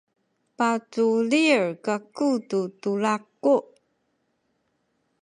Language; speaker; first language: Sakizaya; non-native, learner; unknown